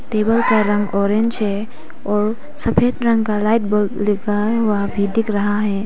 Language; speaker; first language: Hindi; non-native, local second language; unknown